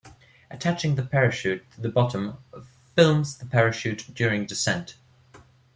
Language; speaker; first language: English; non-native, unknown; German